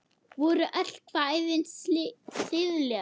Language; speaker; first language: Icelandic; non-native, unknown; German